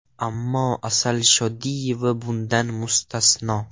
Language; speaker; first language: Uzbek; non-native, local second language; Russian